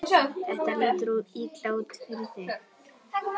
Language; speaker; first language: Icelandic; native; Icelandic